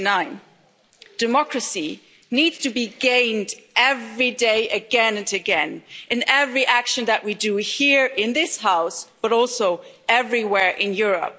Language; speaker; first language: English; non-native, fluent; German